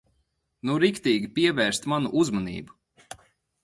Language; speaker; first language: Latvian; non-native, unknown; Lithuanian